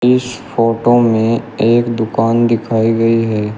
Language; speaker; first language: Hindi; native; Hindi